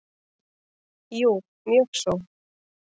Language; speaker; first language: Icelandic; native; Icelandic